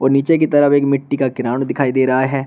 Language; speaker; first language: Hindi; native; Hindi